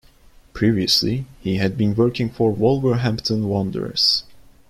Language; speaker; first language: English; non-native, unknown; Turkish